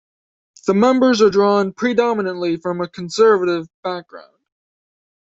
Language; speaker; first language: English; native; English